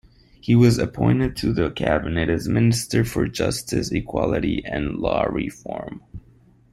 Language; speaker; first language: English; non-native, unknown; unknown